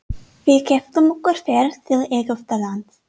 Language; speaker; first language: Icelandic; non-native, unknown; English